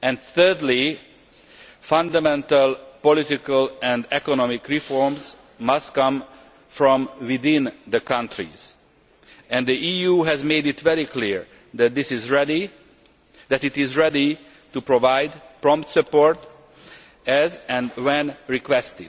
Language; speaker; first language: English; non-native, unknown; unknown